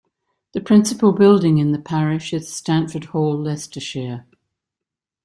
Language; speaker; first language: English; native; English